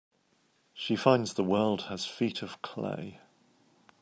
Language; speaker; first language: English; native; English